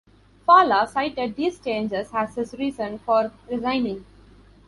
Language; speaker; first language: English; non-native, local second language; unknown